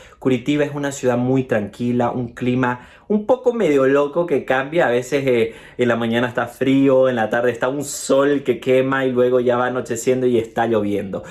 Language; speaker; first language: Spanish; native; Spanish